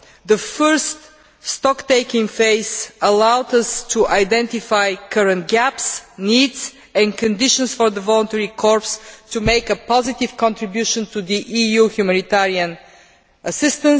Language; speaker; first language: English; non-native, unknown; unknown